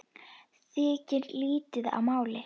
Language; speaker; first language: Icelandic; native; Icelandic